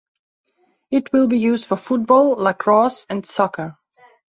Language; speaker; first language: English; non-native, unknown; Belarusian